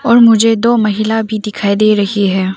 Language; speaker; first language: Hindi; non-native, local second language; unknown